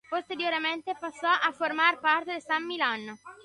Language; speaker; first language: Spanish; non-native, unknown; Italian